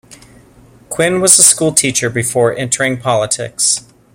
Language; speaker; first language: English; native; English